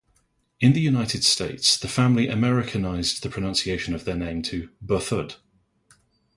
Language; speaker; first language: English; native; English